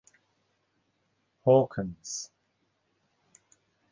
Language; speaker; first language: English; native; English